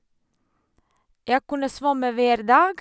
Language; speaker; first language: Norwegian; non-native, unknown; Serbian